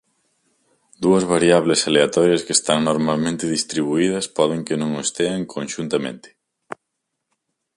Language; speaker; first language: Galician; native; Galician